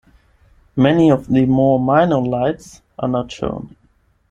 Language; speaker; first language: English; non-native, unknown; German